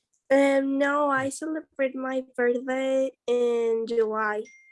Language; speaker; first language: English; non-native, learner; Spanish